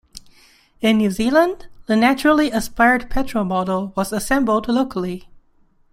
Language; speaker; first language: English; non-native, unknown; Chinese